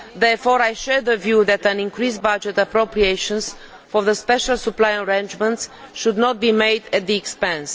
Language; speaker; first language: English; non-native, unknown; Romanian